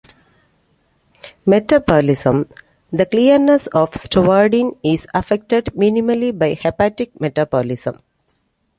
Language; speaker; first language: English; non-native, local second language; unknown